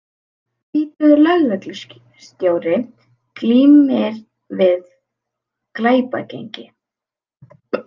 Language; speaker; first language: Icelandic; native; Icelandic